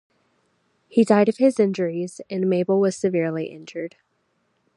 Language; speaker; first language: English; native; English